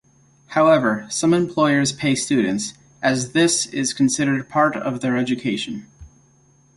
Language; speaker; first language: English; native; English